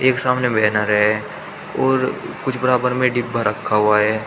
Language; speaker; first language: Hindi; native; Hindi